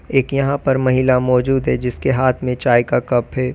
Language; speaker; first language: Hindi; native; Hindi